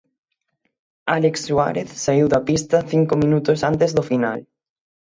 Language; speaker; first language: Galician; native; Galician